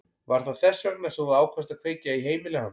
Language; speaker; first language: Icelandic; native; Icelandic